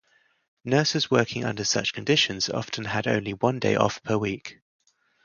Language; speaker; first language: English; native; English